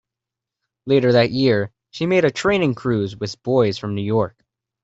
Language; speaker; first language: English; native; English